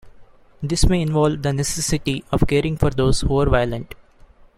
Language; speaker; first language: English; non-native, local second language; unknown